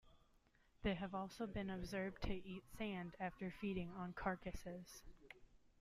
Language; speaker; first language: English; native; English